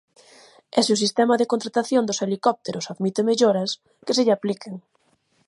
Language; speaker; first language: Galician; native; Galician